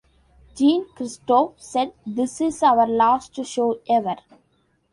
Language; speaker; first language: English; non-native, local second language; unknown